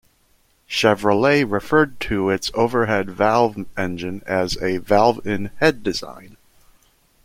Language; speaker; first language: English; native; English